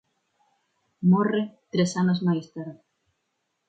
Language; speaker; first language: Galician; non-native, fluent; Spanish